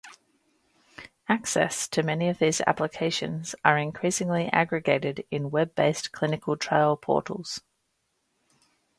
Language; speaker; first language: English; native; English